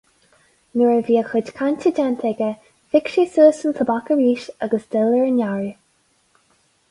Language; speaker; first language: Irish; non-native, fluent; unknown